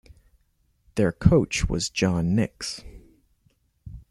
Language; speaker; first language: English; native; English